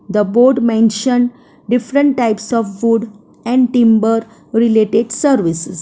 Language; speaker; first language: English; non-native, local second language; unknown